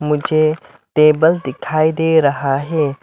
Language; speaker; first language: Hindi; non-native, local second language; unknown